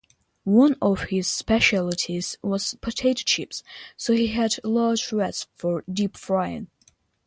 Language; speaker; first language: English; non-native, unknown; Russian